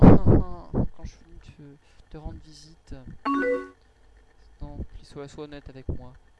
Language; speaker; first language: French; native; French